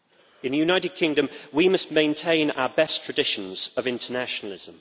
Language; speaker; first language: English; native; English